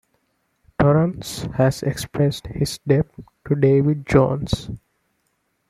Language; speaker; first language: English; non-native, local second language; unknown